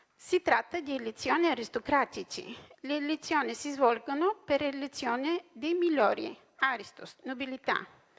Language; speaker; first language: Italian; non-native, fluent; Bulgarian